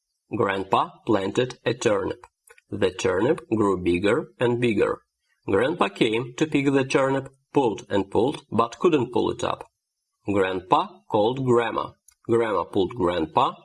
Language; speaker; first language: English; non-native, fluent; Russian